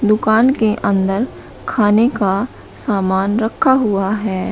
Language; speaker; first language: Hindi; native; Hindi